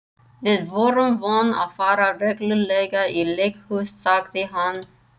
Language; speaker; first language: Icelandic; non-native, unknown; English